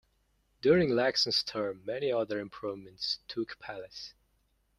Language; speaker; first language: English; non-native, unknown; Mongolian